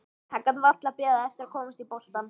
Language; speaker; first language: Icelandic; native; Icelandic